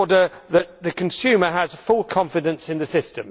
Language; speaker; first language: English; native; English